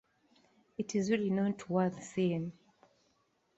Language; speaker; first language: English; non-native, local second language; Ganda